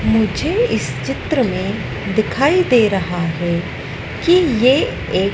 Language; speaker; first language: Hindi; native; Hindi